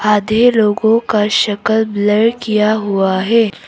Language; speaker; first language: Hindi; non-native, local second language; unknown